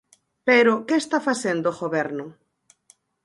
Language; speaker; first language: Galician; native; Galician